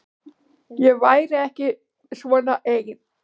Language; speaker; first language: Icelandic; native; Icelandic